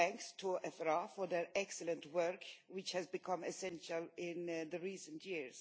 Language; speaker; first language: English; non-native, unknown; Swedish